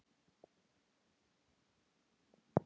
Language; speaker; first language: Icelandic; non-native, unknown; Polish